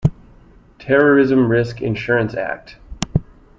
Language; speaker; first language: English; native; English